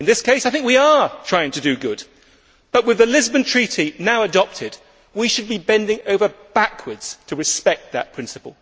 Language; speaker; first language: English; native; English